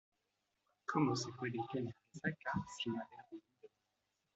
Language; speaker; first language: Spanish; non-native, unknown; French